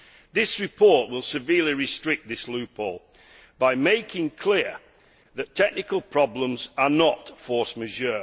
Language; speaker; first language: English; native; English